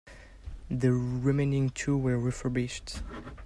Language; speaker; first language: English; non-native, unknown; French